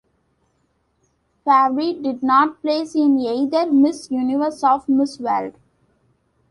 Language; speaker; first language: English; non-native, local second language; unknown